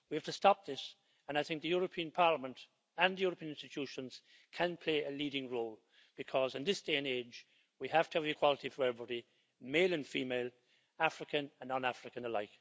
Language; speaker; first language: English; native; English